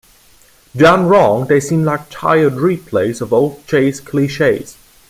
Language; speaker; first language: English; non-native, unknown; German